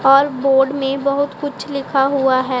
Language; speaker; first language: Hindi; non-native, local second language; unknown